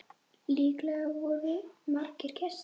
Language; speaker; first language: Icelandic; native; Icelandic